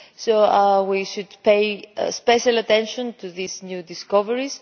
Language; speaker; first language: English; non-native, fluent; Greek